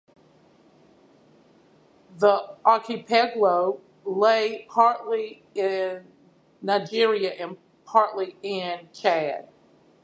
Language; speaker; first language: English; native; English